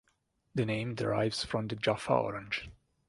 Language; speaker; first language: English; non-native, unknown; Italian